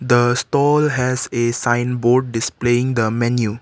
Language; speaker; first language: English; non-native, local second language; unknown